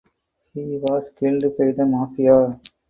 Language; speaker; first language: English; non-native, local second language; Tamil